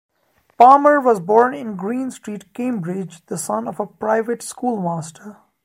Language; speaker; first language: English; non-native, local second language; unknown